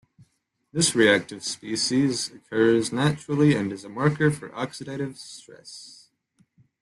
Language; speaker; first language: English; native; English